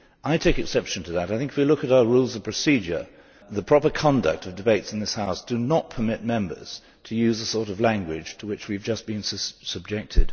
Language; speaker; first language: English; native; English